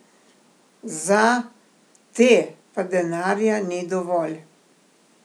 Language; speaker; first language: Slovenian; native; Slovenian